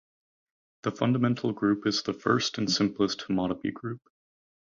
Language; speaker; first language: English; native; English